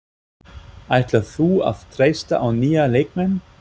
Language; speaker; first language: Icelandic; non-native, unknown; German